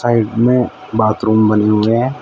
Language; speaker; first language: Hindi; native; Hindi